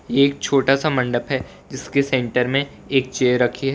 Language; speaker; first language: Hindi; non-native, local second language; Gujarati